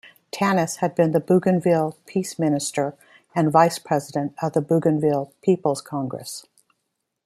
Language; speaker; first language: English; native; English